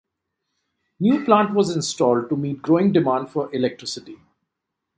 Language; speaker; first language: English; non-native, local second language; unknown